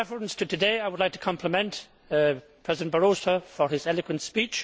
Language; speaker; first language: English; native; English